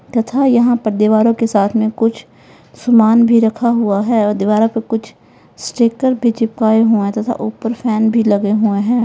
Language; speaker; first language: Hindi; native; Hindi